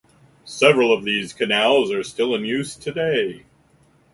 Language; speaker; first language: English; native; English